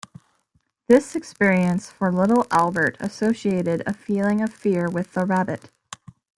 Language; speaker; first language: English; native; English